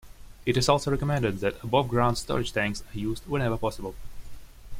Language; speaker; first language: English; non-native, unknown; Russian